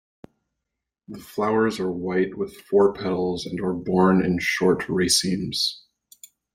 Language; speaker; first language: English; native; English